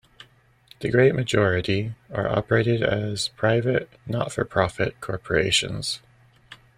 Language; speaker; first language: English; native; English